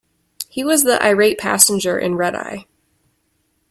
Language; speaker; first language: English; native; English